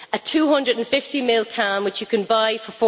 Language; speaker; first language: English; native; English